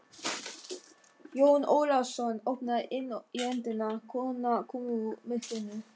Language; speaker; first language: Icelandic; non-native, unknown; German